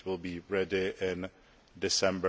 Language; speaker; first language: English; non-native, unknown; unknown